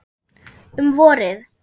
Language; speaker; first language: Icelandic; non-native, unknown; German